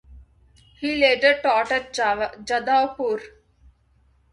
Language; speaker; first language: English; non-native, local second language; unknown